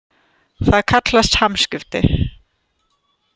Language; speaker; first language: Icelandic; non-native, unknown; German